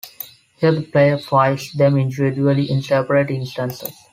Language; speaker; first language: English; non-native, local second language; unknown